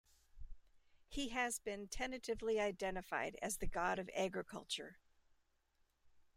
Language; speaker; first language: English; native; English